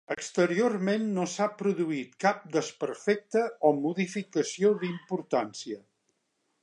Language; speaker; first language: Catalan; native; Catalan